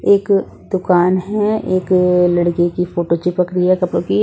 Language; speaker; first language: Hindi; non-native, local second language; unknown